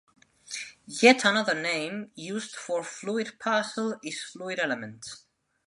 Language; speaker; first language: English; non-native, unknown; Spanish